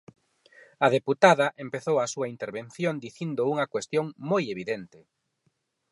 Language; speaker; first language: Galician; non-native, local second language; Spanish